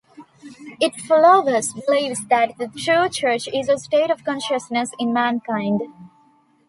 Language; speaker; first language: English; non-native, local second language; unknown